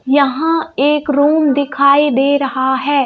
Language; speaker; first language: Hindi; native; Hindi